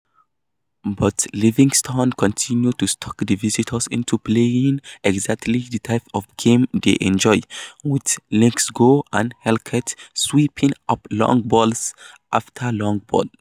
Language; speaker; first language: English; non-native, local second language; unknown